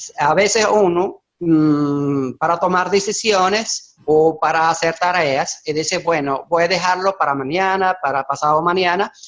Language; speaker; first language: Spanish; non-native, fluent; Arabic